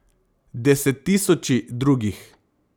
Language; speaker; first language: Slovenian; non-native, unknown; Macedonian